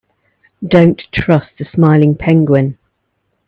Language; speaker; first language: English; native; English